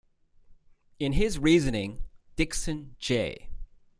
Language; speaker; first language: English; native; English